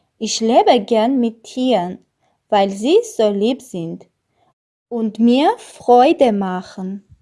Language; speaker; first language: German; non-native, learner; Armenian